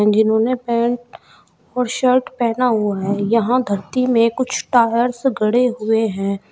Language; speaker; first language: Hindi; native; Hindi